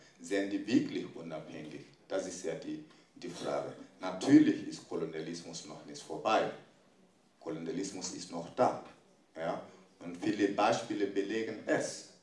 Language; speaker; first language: German; non-native, fluent; French